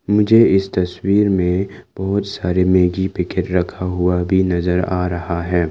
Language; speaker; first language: Hindi; non-native, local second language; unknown